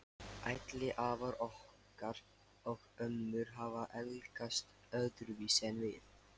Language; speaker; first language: Icelandic; non-native, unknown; Lithuanian